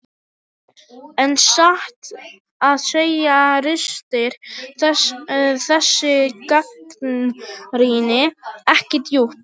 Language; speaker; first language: Icelandic; non-native, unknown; Polish